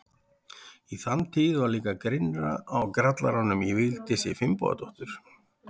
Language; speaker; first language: Icelandic; native; Icelandic